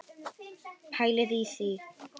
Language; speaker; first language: Icelandic; native; Icelandic